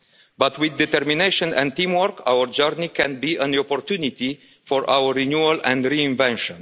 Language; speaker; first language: English; non-native, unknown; Romanian